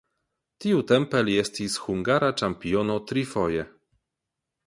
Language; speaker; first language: Esperanto; non-native, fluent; Polish